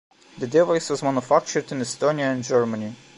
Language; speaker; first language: English; non-native, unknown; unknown